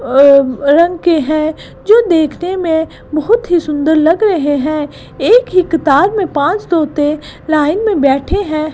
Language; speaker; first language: Hindi; non-native, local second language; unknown